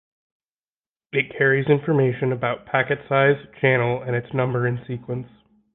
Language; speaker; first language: English; native; English